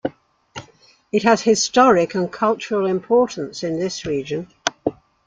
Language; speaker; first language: English; native; English